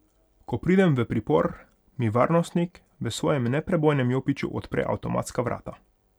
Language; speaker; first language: Slovenian; non-native, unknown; Hungarian